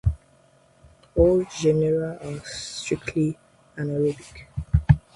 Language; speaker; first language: English; non-native, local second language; Yoruba